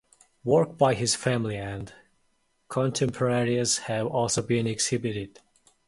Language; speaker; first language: English; non-native, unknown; Mongolian